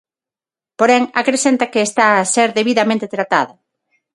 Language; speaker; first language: Galician; non-native, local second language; Spanish